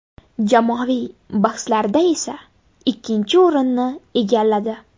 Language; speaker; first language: Uzbek; native; Uzbek